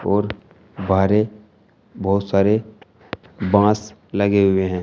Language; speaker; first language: Hindi; native; Hindi